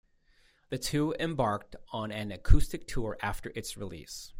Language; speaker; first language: English; native; English